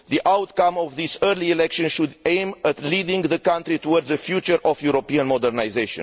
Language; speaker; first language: English; non-native, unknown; Romanian